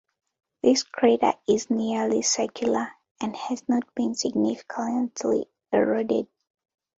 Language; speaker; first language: English; non-native, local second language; Ganda